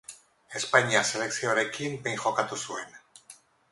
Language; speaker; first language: Basque; non-native, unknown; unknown